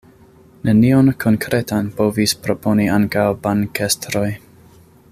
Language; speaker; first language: Esperanto; non-native, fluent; English